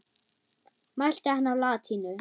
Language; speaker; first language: Icelandic; non-native, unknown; German